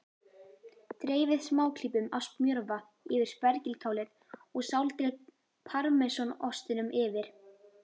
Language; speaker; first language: Icelandic; native; Icelandic